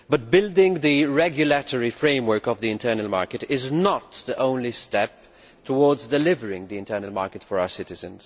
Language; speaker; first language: English; non-native, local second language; Maltese